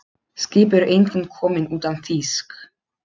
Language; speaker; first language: Icelandic; non-native, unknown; Polish